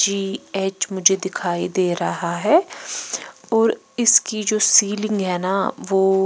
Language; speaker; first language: Hindi; non-native, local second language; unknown